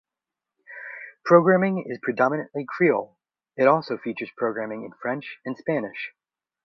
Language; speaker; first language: English; native; English